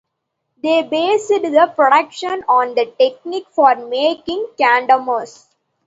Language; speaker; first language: English; non-native, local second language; Tamil